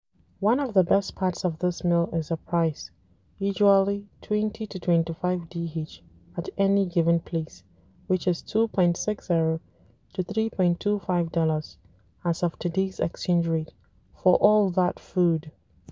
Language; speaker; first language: English; non-native, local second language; Hausa